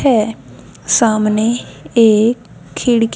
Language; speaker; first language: Hindi; native; Hindi